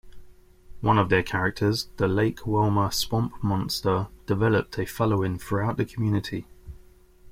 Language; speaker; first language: English; native; English